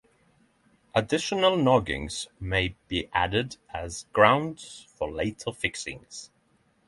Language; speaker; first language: English; non-native, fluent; Norwegian